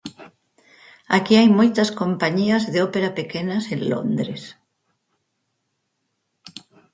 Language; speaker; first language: Galician; native; Galician